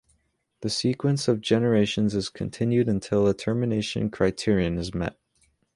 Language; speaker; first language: English; native; English